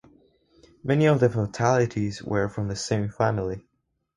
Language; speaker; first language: English; non-native, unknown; Spanish